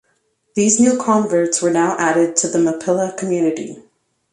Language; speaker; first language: English; native; English